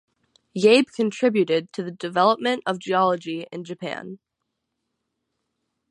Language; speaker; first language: English; native; English